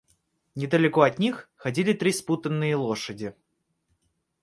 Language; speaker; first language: Russian; native; Russian